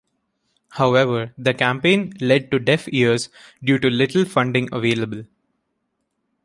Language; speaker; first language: English; non-native, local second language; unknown